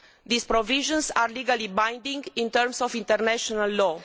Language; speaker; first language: English; non-native, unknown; Romanian